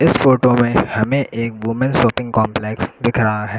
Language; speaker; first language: Hindi; native; Hindi